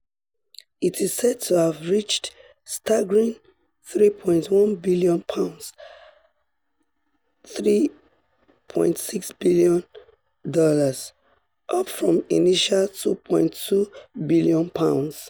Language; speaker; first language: English; non-native, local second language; Yoruba